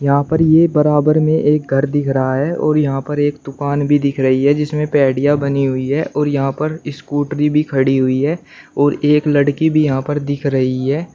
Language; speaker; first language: Hindi; native; Hindi